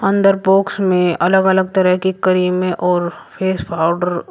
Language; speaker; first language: Hindi; native; Hindi